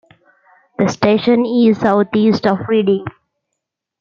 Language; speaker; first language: English; non-native, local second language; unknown